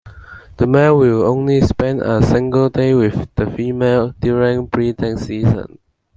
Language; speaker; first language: English; non-native, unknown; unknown